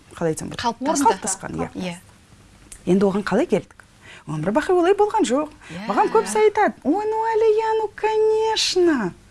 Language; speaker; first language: Kazakh; non-native, local second language; Russian